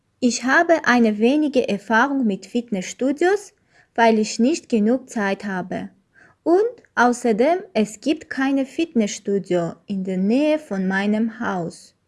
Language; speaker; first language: German; non-native, learner; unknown